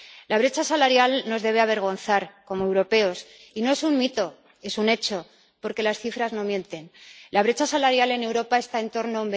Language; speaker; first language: Spanish; native; Spanish